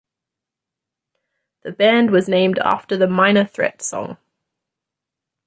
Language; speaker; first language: English; native; English